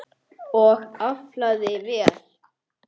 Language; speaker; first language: Icelandic; native; Icelandic